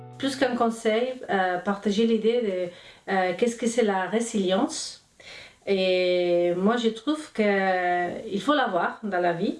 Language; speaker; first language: French; non-native, fluent; Spanish